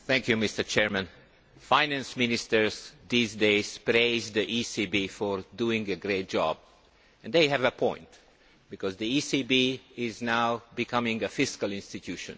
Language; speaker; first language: English; non-native, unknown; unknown